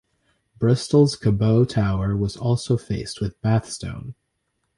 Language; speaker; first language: English; native; English